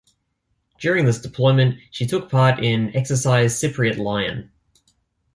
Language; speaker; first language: English; native; English